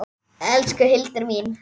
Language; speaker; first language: Icelandic; native; Icelandic